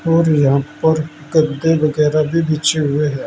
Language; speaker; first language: Hindi; native; Hindi